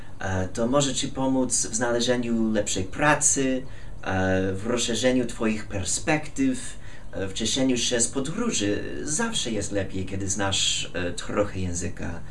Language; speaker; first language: Polish; non-native, fluent; English